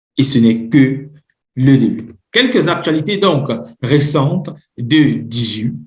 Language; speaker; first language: French; non-native, local second language; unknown